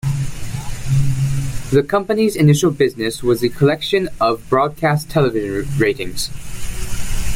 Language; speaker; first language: English; native; English